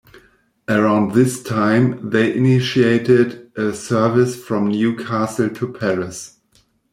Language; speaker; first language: English; non-native, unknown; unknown